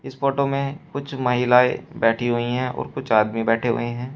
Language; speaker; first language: Hindi; native; Hindi